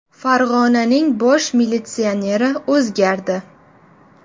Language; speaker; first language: Uzbek; native; Uzbek